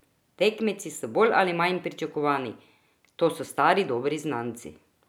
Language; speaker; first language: Slovenian; non-native, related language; Croatian